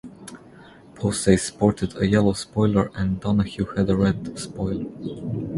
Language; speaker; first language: English; non-native, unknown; Croatian